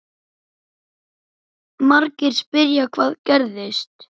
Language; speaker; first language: Icelandic; native; Icelandic